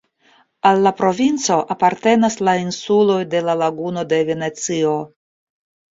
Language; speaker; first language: Esperanto; non-native, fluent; Russian